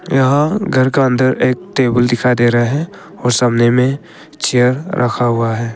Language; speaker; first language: Hindi; early bilingual, other home language; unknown